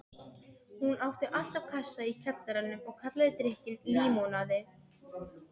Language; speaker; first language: Icelandic; non-native, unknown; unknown